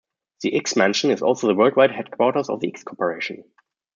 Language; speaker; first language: English; non-native, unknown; German